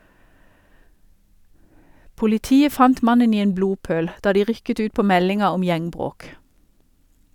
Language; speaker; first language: Norwegian; native; Norwegian